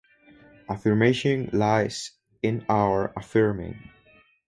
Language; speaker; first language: English; non-native, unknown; Spanish